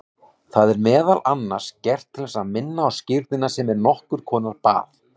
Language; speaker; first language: Icelandic; native; Icelandic